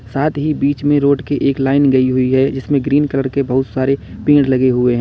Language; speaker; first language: Hindi; native; Hindi